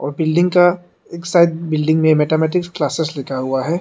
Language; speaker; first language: Hindi; non-native, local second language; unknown